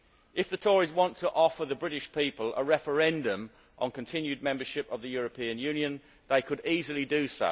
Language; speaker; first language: English; native; English